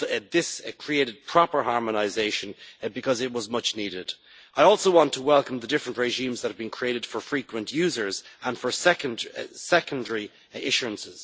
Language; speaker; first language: English; native; English